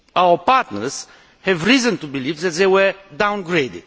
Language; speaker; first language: English; non-native, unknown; Romanian